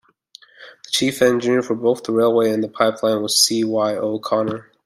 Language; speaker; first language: English; native; English